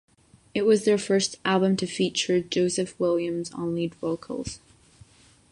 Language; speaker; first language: English; non-native, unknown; Catalan